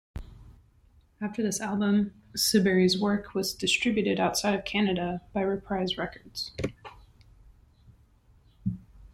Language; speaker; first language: English; native; English